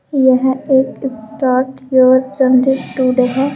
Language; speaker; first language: Hindi; native; Hindi